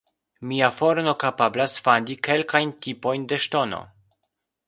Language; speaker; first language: Esperanto; non-native, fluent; Polish